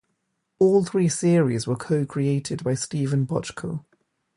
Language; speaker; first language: English; native; English